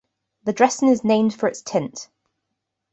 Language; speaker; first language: English; native; English